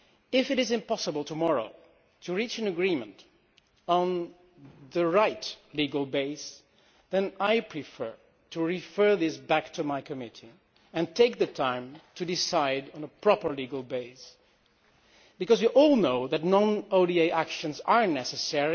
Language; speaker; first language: English; non-native, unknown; Dutch